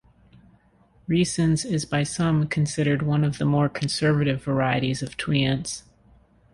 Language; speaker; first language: English; native; English